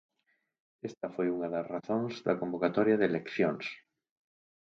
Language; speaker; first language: Galician; native; Galician